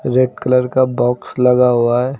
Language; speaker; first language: Hindi; native; Hindi